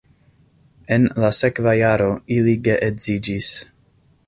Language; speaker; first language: Esperanto; non-native, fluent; English